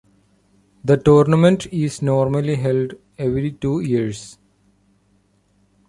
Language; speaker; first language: English; non-native, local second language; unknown